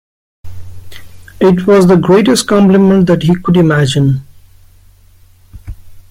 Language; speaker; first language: English; non-native, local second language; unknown